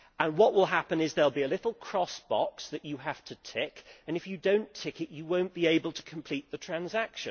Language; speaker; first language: English; native; English